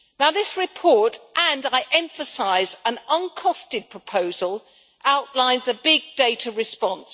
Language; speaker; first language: English; native; English